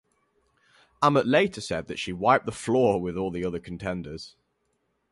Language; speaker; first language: English; native; English